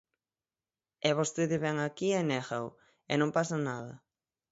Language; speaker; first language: Galician; native; Galician